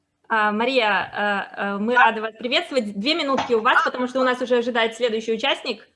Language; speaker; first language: Russian; native; Russian